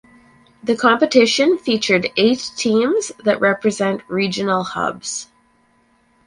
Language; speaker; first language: English; native; English